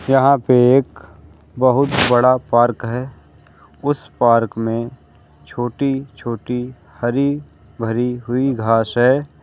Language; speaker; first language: Hindi; native; Hindi